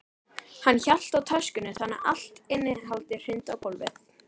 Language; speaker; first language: Icelandic; native; Icelandic